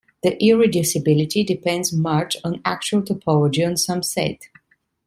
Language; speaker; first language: English; non-native, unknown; Italian